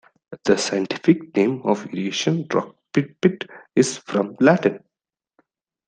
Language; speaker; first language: English; non-native, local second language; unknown